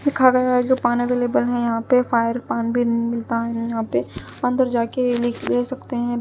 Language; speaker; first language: Hindi; non-native, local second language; Punjabi